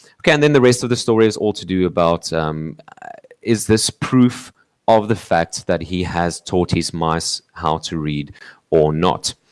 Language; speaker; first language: English; non-native, local second language; Afrikaans